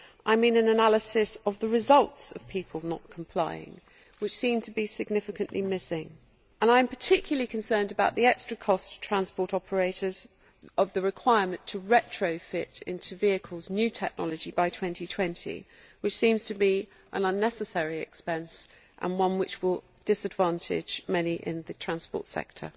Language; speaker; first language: English; native; English